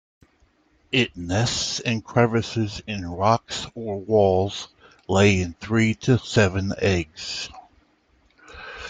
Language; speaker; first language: English; native; English